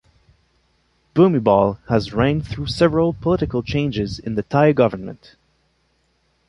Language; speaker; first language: English; non-native, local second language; French